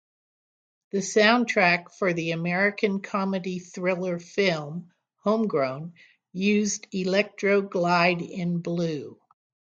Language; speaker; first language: English; native; English